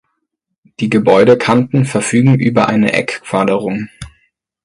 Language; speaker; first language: German; native; German